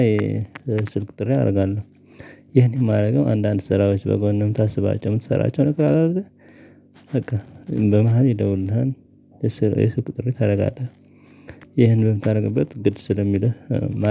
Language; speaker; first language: Amharic; non-native, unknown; Tigrinya